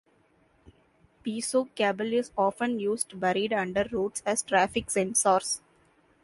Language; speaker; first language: English; non-native, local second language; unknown